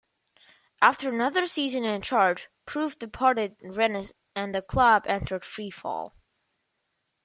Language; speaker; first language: English; non-native, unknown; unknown